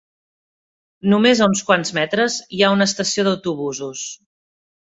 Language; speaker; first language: Catalan; native; Catalan